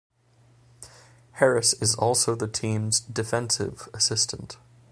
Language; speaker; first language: English; native; English